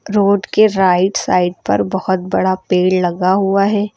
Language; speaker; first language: Hindi; native; Hindi